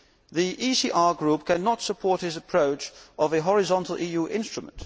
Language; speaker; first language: English; non-native, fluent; Dutch